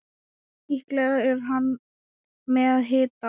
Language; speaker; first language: Icelandic; non-native, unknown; Thai